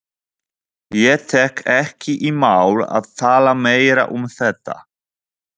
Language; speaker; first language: Icelandic; non-native, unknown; Polish